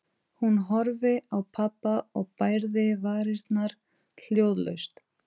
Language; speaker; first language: Icelandic; non-native, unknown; Portuguese